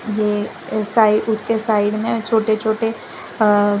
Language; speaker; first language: Hindi; non-native, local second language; Gujarati